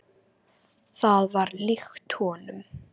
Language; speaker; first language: Icelandic; native; Icelandic